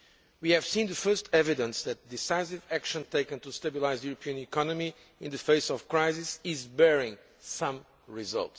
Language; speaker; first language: English; non-native, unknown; Portuguese